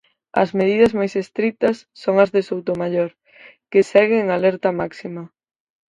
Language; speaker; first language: Galician; native; Galician